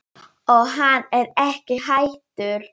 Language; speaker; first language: Icelandic; non-native, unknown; Polish